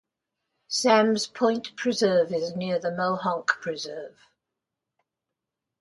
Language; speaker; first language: English; native; English